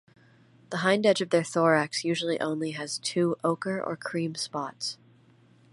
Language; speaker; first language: English; native; English